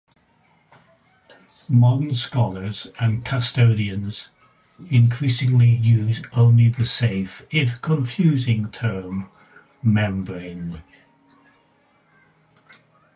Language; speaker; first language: English; native; English